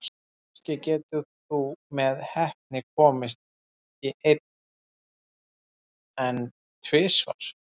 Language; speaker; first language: Icelandic; native; Icelandic